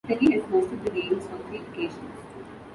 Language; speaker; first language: English; non-native, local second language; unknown